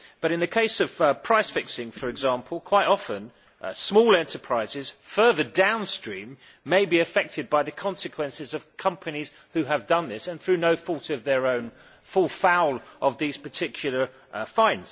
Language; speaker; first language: English; native; English